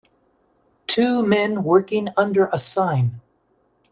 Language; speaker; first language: English; native; English